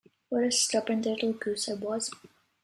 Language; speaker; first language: English; native; English